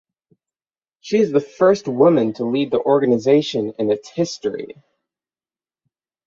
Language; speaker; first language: English; native; English